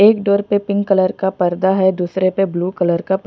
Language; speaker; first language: Hindi; non-native, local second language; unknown